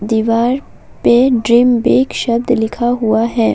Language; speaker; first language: Hindi; non-native, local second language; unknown